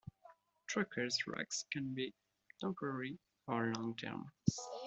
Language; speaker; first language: English; non-native, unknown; French